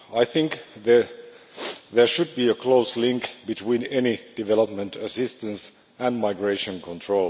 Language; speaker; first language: English; non-native, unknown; Finnish